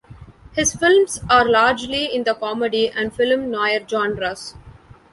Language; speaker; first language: English; non-native, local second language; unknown